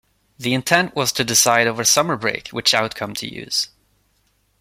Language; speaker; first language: English; non-native, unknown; Swedish